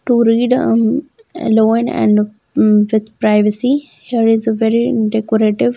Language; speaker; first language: English; non-native, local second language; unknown